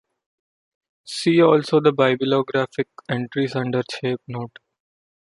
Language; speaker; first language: English; non-native, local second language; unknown